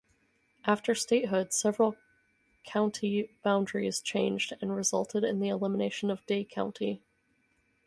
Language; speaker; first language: English; native; English